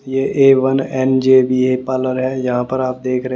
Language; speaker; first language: Hindi; native; Hindi